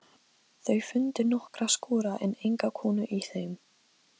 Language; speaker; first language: Icelandic; non-native, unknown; Polish